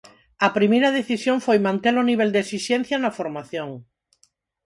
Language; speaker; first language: Galician; non-native, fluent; Spanish